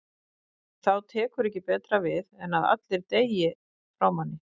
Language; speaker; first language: Icelandic; native; Icelandic